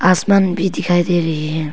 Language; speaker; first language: Hindi; non-native, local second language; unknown